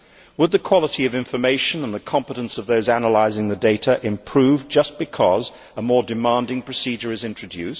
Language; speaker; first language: English; native; English